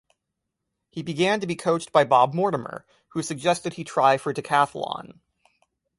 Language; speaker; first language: English; native; English